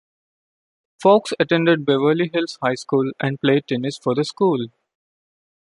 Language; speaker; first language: English; non-native, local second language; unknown